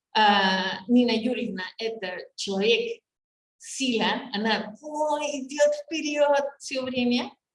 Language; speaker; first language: Russian; non-native, fluent; Spanish